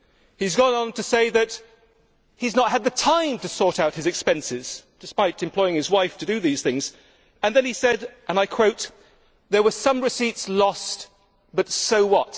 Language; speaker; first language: English; native; English